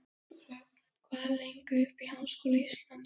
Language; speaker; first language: Icelandic; non-native, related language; Danish